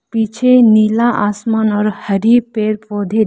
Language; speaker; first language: Hindi; non-native, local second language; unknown